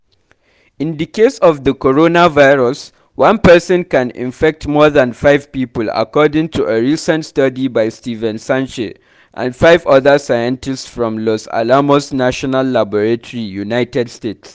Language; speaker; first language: English; non-native, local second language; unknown